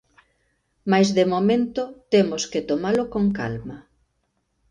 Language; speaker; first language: Galician; native; Galician